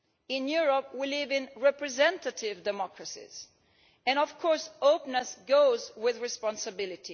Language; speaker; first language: English; non-native, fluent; Italian